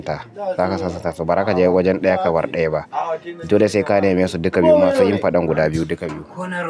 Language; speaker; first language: Hausa; native; Hausa